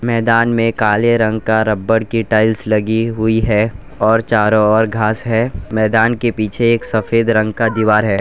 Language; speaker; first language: Hindi; non-native, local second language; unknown